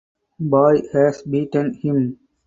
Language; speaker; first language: English; non-native, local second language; Tamil